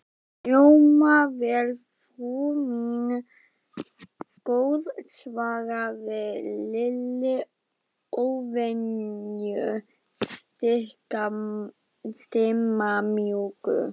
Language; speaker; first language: Icelandic; native; Icelandic